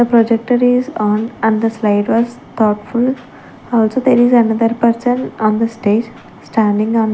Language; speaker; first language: English; non-native, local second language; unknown